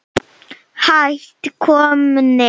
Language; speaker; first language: Icelandic; non-native, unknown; Slovenian